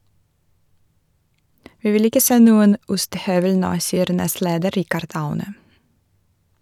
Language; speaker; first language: Norwegian; non-native, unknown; Russian